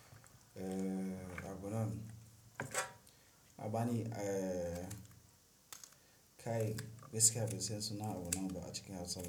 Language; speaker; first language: Hausa; non-native, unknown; Tiv